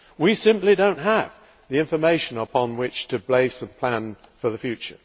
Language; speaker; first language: English; native; English